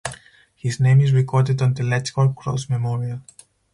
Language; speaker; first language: English; non-native, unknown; Spanish